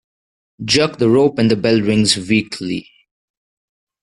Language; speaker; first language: English; non-native, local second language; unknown